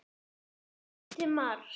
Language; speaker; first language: Icelandic; native; Icelandic